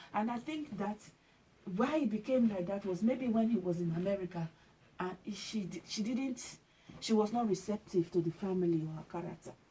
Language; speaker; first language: English; non-native, local second language; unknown